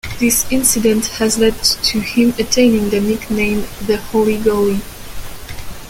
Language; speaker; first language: English; non-native, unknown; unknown